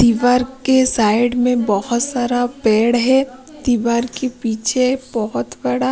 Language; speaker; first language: Hindi; non-native, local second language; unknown